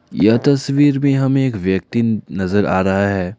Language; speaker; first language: Hindi; non-native, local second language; Assamese